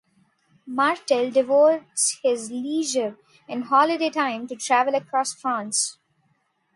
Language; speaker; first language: English; non-native, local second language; Telugu